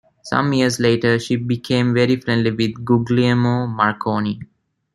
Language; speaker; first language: English; non-native, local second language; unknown